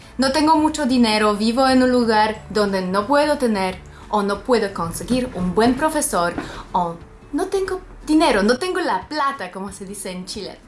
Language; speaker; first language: Spanish; non-native, learner; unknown